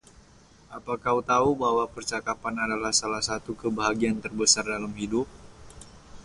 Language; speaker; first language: Indonesian; native; Indonesian